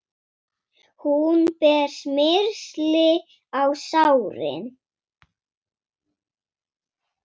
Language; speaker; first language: Icelandic; non-native, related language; Swedish